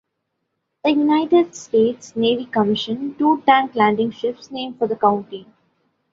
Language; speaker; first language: English; non-native, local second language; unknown